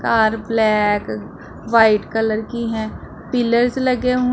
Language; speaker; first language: Hindi; non-native, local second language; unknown